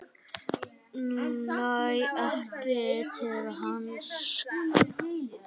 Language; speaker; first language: Icelandic; native; Icelandic